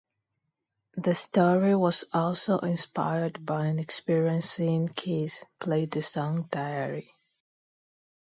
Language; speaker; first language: English; non-native, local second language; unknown